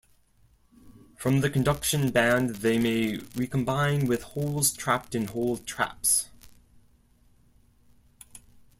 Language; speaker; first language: English; non-native, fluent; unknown